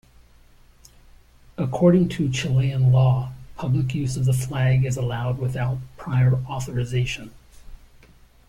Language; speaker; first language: English; native; English